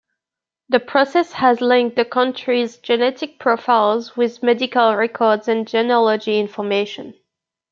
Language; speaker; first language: English; native; English